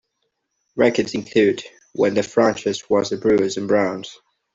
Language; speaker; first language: English; non-native, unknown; Catalan